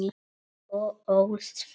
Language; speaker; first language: Icelandic; non-native, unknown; Polish